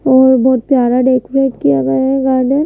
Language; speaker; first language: Hindi; native; Hindi